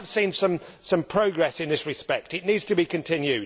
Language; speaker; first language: English; native; English